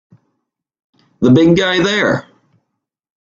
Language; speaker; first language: English; native; English